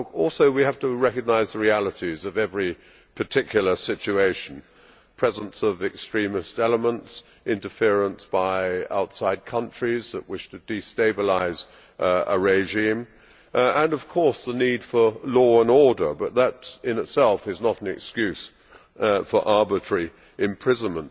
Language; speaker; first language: English; native; English